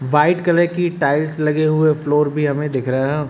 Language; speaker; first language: Hindi; native; Hindi